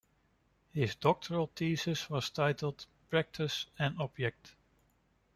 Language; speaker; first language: English; non-native, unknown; Dutch